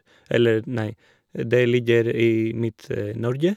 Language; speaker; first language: Norwegian; non-native, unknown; Greek